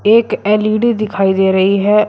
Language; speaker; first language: Hindi; native; Hindi